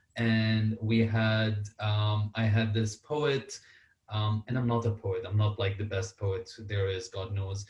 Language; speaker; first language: English; non-native, fluent; Arabic